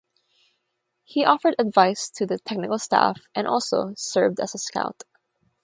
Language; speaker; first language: English; non-native, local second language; Filipino